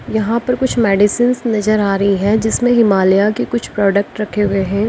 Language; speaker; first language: Hindi; native; Hindi